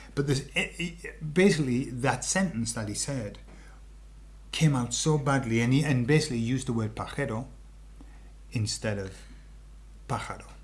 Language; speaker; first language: English; native; English